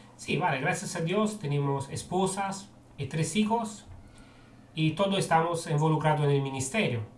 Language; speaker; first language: Spanish; non-native, fluent; Italian